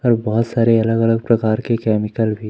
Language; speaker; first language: Hindi; native; Hindi